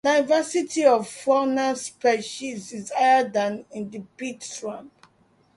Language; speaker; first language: English; non-native, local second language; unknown